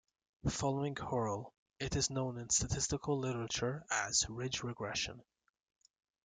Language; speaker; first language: English; native; English